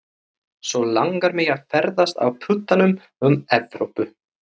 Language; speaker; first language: Icelandic; native; Icelandic